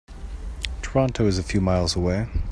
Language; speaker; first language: English; native; English